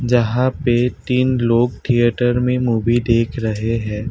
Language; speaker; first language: Hindi; non-native, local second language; Assamese